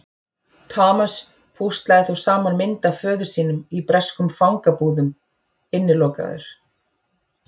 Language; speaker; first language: Icelandic; native; Icelandic